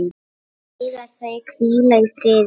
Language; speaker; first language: Icelandic; non-native, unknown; Lithuanian